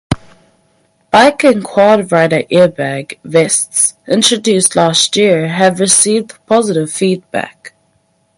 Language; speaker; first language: English; native; English